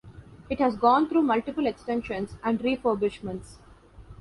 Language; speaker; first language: English; non-native, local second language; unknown